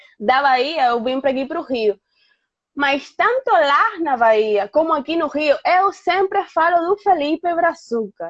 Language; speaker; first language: Portuguese; non-native, fluent; Spanish